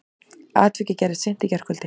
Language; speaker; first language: Icelandic; native; Icelandic